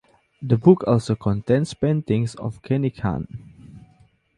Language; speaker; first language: English; non-native, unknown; Indonesian